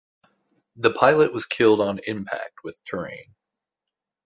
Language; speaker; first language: English; native; English